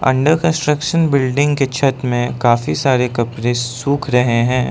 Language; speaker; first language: Hindi; non-native, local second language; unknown